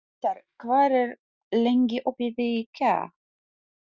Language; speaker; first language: Icelandic; non-native, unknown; Polish